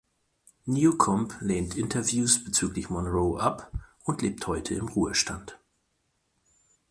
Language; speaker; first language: German; native; German